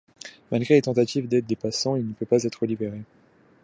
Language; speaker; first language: French; native; French